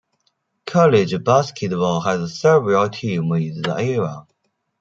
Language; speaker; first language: English; non-native, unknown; Chinese